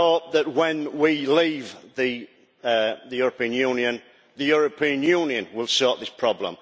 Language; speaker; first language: English; native; English